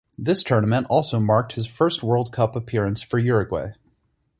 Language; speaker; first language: English; native; English